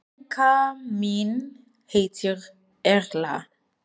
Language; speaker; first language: Icelandic; non-native, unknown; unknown